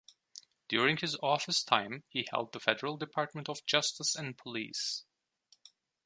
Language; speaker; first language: English; non-native, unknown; Turkish